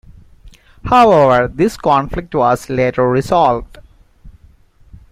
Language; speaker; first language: English; non-native, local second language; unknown